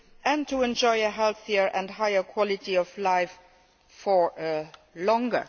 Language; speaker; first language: English; non-native, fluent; Luxembourgish